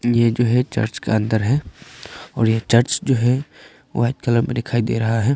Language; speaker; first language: Hindi; non-native, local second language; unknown